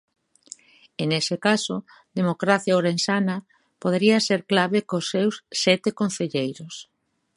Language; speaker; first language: Galician; native; Galician